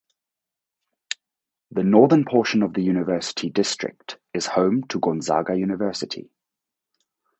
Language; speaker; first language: English; native; English